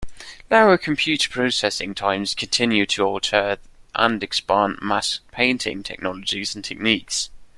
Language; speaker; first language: English; non-native, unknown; German